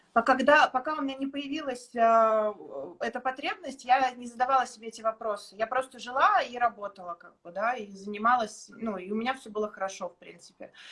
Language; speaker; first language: Russian; native; Russian